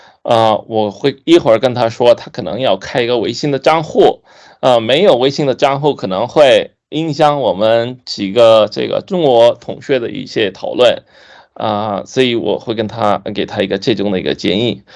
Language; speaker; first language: Chinese; non-native, fluent; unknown